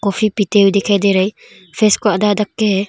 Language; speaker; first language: Hindi; non-native, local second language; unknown